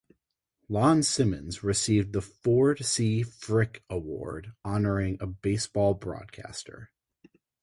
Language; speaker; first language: English; native; English